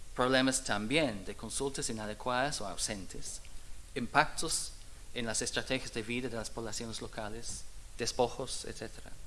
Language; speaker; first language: Spanish; non-native, fluent; English